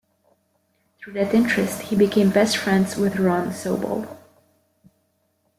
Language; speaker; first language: English; native; English